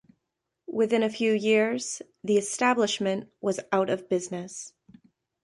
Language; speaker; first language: English; native; English